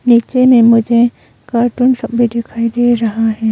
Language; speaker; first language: Hindi; non-native, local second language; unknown